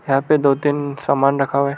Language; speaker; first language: Hindi; non-native, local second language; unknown